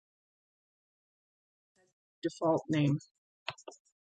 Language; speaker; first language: English; native; English